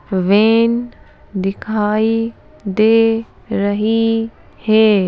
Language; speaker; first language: Hindi; native; Hindi